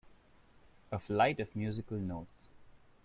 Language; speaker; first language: English; non-native, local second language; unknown